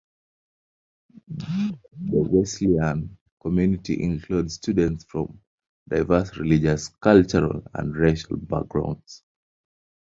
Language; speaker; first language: English; non-native, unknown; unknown